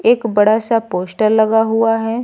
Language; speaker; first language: Hindi; native; Hindi